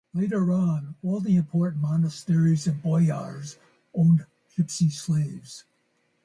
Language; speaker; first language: English; native; English